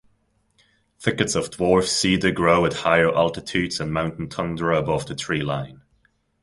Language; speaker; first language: English; non-native, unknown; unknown